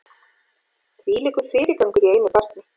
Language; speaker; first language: Icelandic; native; Icelandic